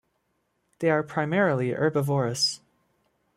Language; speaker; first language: English; native; English